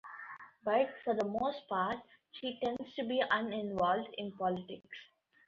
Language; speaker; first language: English; non-native, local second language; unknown